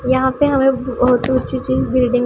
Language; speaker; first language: Hindi; non-native, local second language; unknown